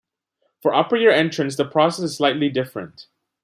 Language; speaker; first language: English; non-native, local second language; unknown